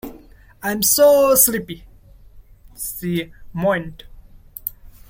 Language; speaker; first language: English; non-native, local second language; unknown